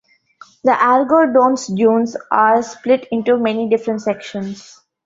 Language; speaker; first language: English; non-native, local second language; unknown